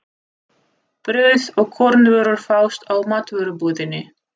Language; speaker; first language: Icelandic; non-native, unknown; Russian